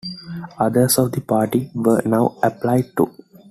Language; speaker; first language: English; non-native, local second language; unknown